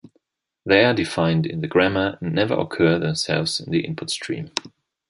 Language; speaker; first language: English; non-native, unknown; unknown